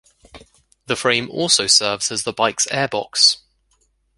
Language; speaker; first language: English; native; English